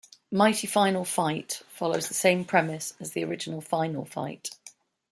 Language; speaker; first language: English; native; English